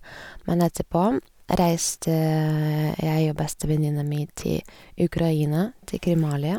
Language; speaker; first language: Norwegian; non-native, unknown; Lithuanian